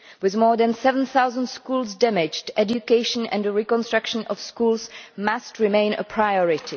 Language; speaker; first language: English; non-native, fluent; Czech